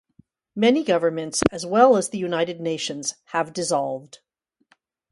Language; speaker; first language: English; native; English